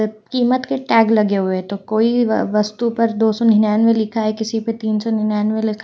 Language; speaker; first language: Hindi; native; Hindi